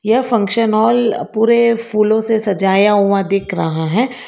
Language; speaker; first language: Hindi; non-native, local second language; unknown